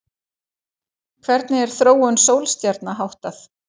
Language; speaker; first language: Icelandic; native; Icelandic